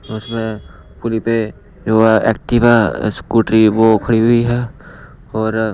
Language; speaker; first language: Hindi; non-native, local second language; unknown